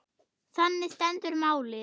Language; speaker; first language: Icelandic; non-native, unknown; German